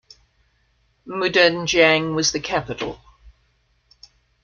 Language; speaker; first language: English; native; English